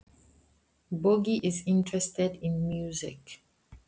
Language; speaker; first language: Icelandic; non-native, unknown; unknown